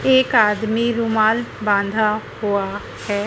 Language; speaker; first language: Hindi; native; Hindi